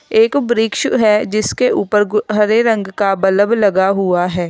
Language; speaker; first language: Hindi; native; Hindi